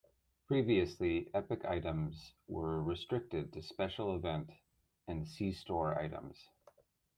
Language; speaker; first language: English; native; English